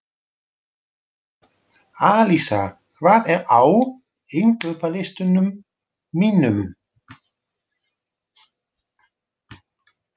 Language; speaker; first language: Icelandic; non-native, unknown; Dutch